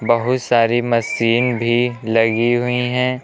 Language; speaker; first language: Hindi; native; Hindi